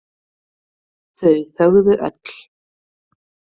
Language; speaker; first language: Icelandic; native; Icelandic